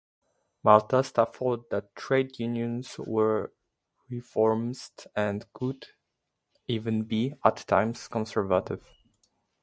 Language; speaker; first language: English; native; English